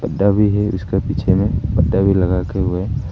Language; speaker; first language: Hindi; early bilingual, other home language; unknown